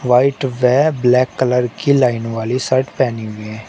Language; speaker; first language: Hindi; native; Hindi